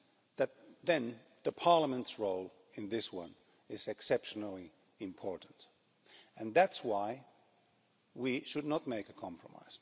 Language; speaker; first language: English; non-native, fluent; Finnish